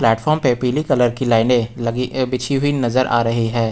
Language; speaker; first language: Hindi; native; Hindi